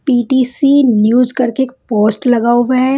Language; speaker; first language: Hindi; non-native, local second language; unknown